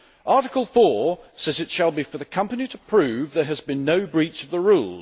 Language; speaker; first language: English; native; English